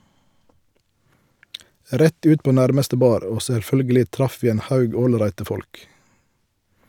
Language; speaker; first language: Norwegian; native; Norwegian